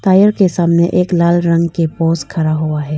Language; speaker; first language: Hindi; non-native, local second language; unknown